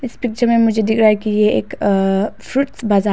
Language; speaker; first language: Hindi; non-native, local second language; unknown